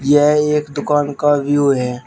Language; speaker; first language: Hindi; native; Hindi